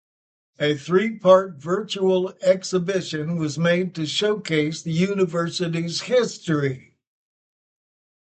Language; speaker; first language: English; native; English